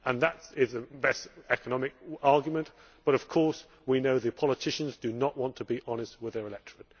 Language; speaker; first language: English; native; English